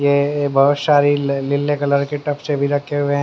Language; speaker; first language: Hindi; native; Hindi